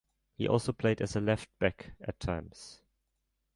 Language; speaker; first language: English; non-native, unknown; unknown